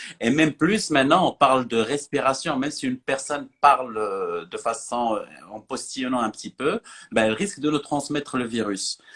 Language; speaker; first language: French; non-native, local second language; Arabic